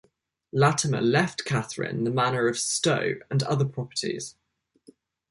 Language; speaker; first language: English; native; English